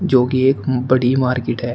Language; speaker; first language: Hindi; native; Hindi